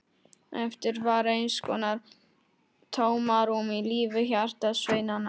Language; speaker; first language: Icelandic; non-native, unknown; Polish